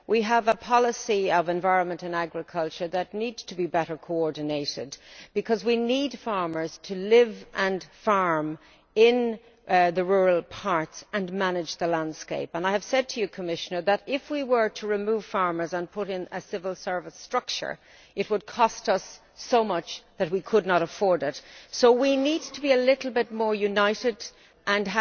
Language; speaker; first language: English; native; English